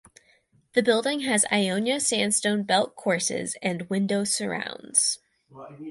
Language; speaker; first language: English; native; English